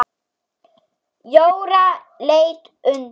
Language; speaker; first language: Icelandic; non-native, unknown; German